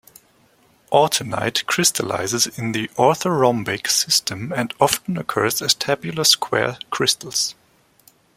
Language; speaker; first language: English; non-native, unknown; German